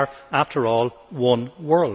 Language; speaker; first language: English; native; English